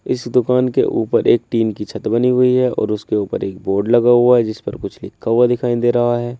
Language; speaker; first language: Hindi; native; Hindi